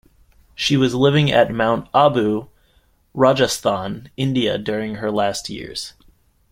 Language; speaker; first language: English; native; English